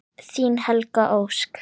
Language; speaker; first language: Icelandic; native; Icelandic